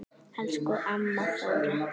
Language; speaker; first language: Icelandic; native; Icelandic